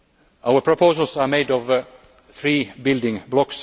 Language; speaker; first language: English; non-native, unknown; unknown